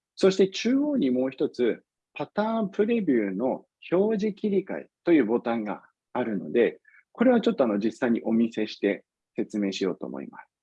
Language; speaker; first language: Japanese; non-native, fluent; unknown